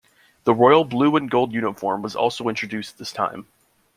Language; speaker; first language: English; native; English